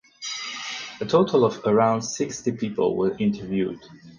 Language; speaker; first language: English; non-native, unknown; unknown